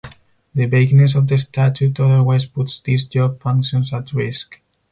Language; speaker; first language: English; non-native, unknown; Spanish